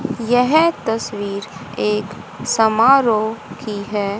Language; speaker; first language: Hindi; native; Hindi